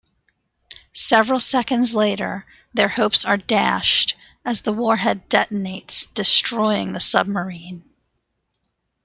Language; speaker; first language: English; native; English